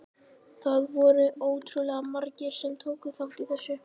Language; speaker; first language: Icelandic; native; Icelandic